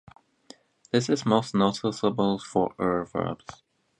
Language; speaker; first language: English; native; English